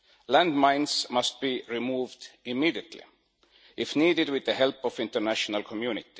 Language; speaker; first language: English; non-native, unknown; Estonian